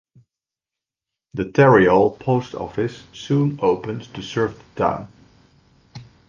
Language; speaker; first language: English; non-native, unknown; Dutch